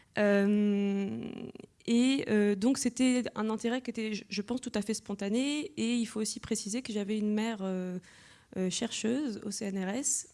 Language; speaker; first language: French; native; French